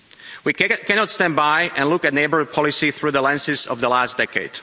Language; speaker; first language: English; non-native, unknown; Slovak